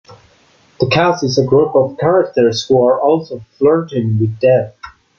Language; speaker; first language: English; non-native, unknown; Spanish